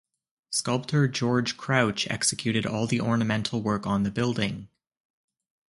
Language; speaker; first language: English; native; English